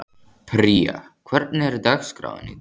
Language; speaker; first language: Icelandic; native; Icelandic